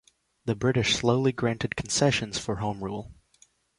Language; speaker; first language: English; native; English